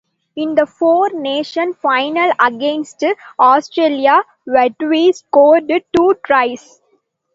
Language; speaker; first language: English; non-native, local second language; Tamil